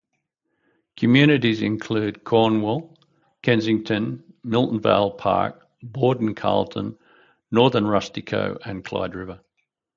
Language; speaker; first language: English; native; English